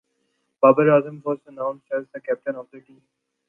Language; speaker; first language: English; non-native, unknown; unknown